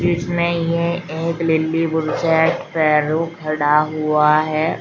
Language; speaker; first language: Hindi; native; Hindi